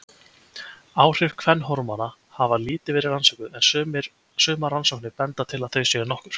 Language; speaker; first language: Icelandic; native; Icelandic